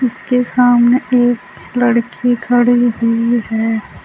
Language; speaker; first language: Hindi; native; Hindi